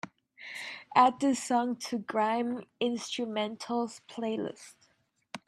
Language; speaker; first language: English; native; English